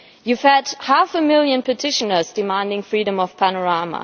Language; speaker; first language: English; non-native, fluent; German